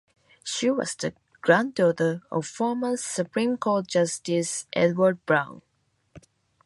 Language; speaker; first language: English; non-native, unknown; Japanese